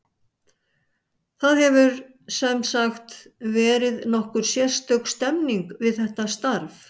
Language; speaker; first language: Icelandic; native; Icelandic